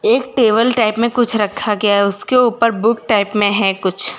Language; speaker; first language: Hindi; non-native, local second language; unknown